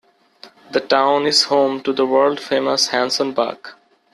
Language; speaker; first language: English; non-native, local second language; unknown